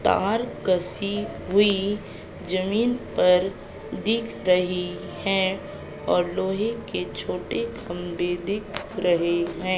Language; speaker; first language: Hindi; native; Hindi